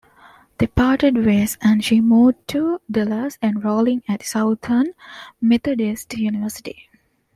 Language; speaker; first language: English; non-native, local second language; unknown